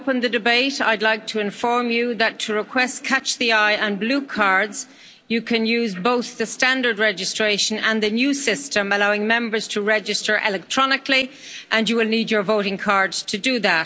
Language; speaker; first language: English; native; English